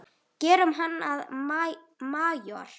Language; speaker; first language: Icelandic; native; Icelandic